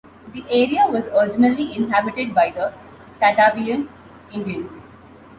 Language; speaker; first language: English; non-native, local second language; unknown